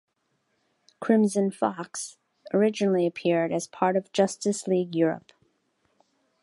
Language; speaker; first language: English; native; English